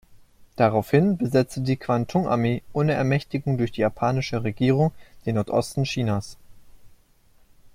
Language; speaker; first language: German; native; German